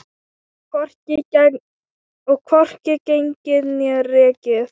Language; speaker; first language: Icelandic; non-native, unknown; Thai